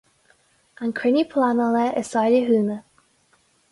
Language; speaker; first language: Irish; non-native, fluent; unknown